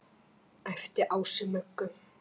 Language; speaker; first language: Icelandic; native; Icelandic